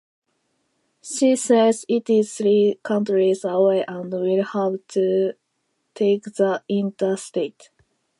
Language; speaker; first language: English; non-native, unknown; Japanese